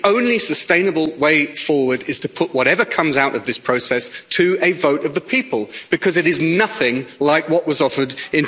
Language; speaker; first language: English; native; English